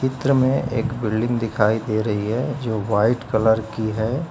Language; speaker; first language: Hindi; native; Hindi